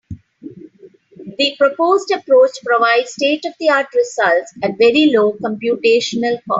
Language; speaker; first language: English; non-native, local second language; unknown